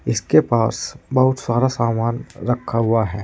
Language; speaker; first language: Hindi; native; Hindi